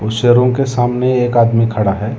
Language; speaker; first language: Hindi; non-native, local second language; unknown